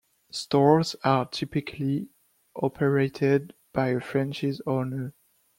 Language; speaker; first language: English; non-native, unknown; French